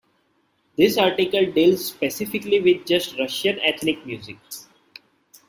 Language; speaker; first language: English; non-native, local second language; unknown